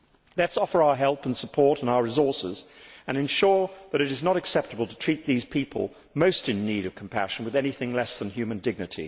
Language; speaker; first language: English; native; English